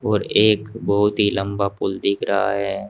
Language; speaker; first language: Hindi; native; Hindi